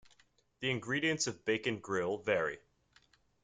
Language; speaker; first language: English; native; English